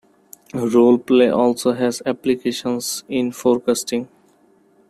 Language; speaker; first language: English; non-native, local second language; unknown